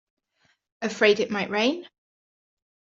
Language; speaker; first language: English; native; English